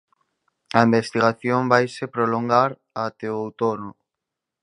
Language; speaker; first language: Galician; native; Galician